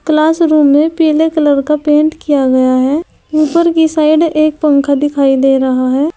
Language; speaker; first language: Hindi; native; Hindi